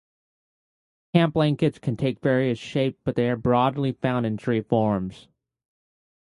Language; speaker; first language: English; native; English